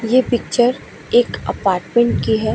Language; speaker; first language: Hindi; native; Hindi